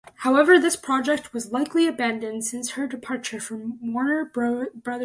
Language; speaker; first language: English; native; English